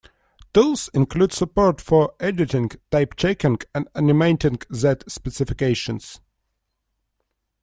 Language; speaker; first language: English; non-native, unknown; Russian